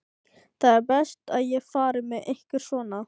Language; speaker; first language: Icelandic; non-native, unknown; Filipino